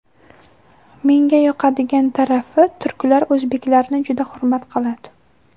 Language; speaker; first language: Uzbek; native; Uzbek